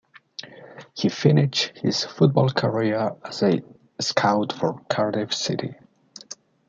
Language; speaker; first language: English; non-native, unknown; Spanish